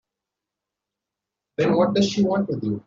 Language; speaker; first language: English; non-native, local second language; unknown